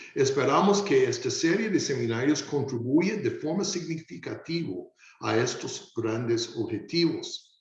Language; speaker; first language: Spanish; non-native, fluent; English